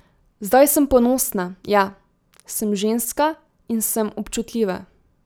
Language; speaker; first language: Slovenian; native; Slovenian